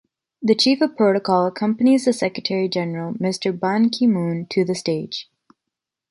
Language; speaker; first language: English; native; English